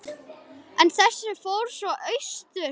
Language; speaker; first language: Icelandic; native; Icelandic